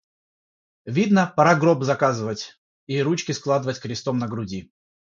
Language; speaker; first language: Russian; non-native, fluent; Georgian